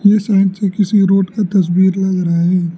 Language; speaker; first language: Hindi; non-native, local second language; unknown